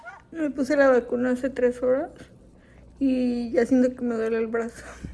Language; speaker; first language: Spanish; early bilingual, heritage; Spanish